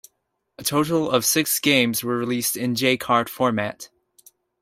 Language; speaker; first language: English; native; English